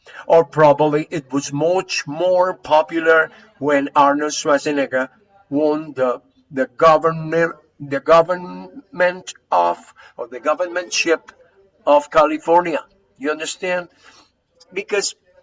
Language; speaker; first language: English; non-native, fluent; Spanish